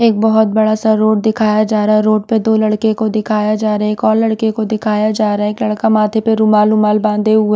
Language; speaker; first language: Hindi; non-native, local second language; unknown